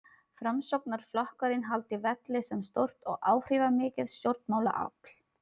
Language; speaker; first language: Icelandic; non-native, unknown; Filipino